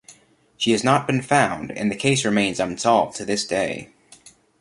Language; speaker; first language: English; native; English